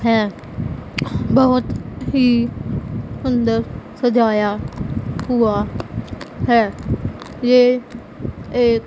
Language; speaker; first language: Hindi; non-native, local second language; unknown